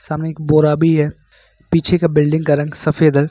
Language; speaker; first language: Hindi; native; Hindi